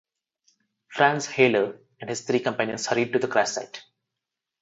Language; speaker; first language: English; non-native, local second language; Telugu